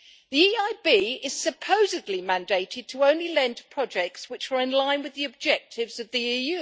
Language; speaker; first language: English; native; English